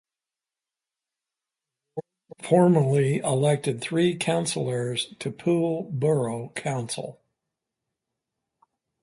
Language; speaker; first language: English; native; English